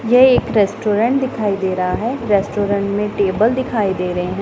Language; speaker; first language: Hindi; non-native, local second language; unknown